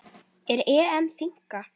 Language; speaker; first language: Icelandic; native; Icelandic